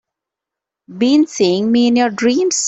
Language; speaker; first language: English; non-native, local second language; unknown